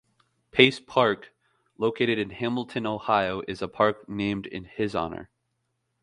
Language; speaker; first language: English; native; English